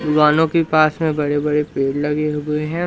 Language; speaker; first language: Hindi; native; Hindi